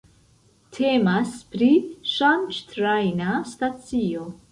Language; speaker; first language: Esperanto; non-native, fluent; Central Kurdish